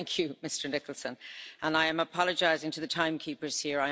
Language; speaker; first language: English; native; English